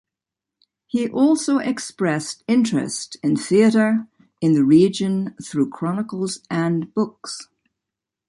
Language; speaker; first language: English; native; English